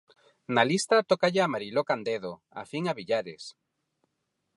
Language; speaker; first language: Galician; non-native, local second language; Spanish